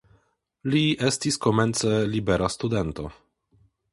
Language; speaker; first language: Esperanto; non-native, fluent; Polish